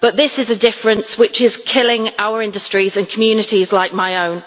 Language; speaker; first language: English; native; English